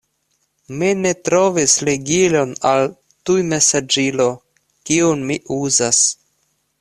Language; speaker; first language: Esperanto; non-native, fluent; Russian